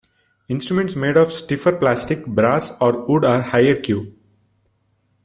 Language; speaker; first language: English; non-native, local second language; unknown